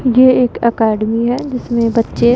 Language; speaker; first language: Hindi; non-native, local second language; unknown